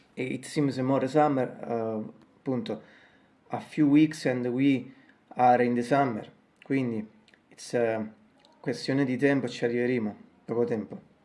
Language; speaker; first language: English; non-native, learner; Italian